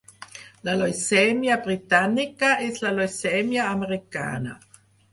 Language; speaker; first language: Catalan; non-native, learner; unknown